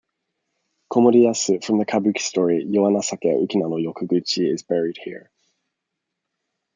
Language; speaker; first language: English; native; English